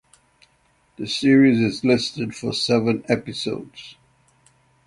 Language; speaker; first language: English; native; English